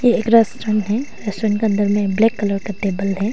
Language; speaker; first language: Hindi; non-native, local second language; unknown